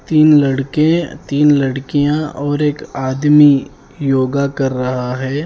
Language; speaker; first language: Hindi; native; Hindi